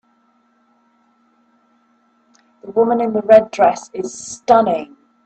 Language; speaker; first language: English; native; English